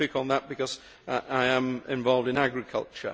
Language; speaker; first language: English; native; English